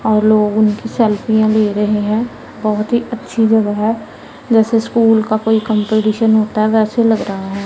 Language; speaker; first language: Hindi; non-native, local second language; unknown